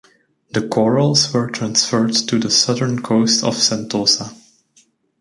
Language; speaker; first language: English; native; English